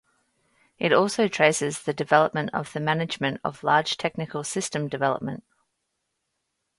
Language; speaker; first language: English; native; English